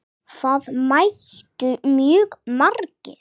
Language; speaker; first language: Icelandic; non-native, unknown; English